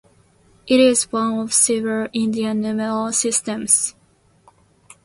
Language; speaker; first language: English; non-native, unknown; Japanese